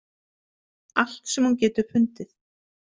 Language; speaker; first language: Icelandic; native; Icelandic